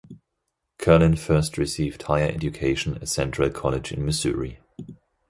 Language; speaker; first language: English; non-native, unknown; German